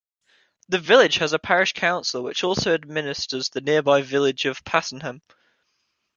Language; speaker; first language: English; native; English